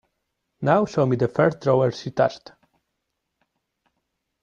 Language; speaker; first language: English; non-native, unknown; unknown